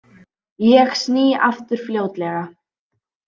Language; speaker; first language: Icelandic; native; Icelandic